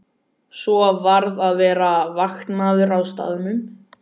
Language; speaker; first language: Icelandic; native; Icelandic